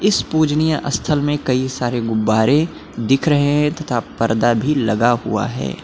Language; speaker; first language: Hindi; native; Hindi